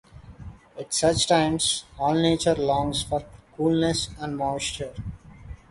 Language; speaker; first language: English; non-native, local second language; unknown